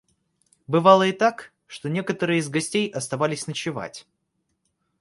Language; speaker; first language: Russian; native; Russian